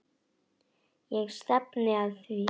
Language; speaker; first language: Icelandic; non-native, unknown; Polish